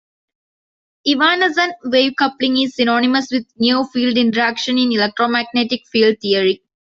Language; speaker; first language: English; non-native, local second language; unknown